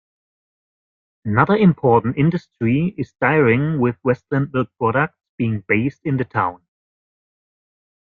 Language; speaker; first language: English; non-native, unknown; German